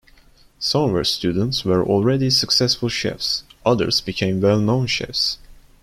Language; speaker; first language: English; non-native, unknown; Turkish